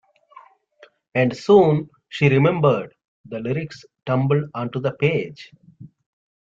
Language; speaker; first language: English; native; English